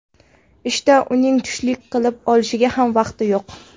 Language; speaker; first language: Uzbek; non-native, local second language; Kara-Kalpak